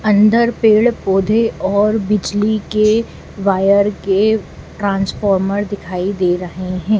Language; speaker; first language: Hindi; native; Hindi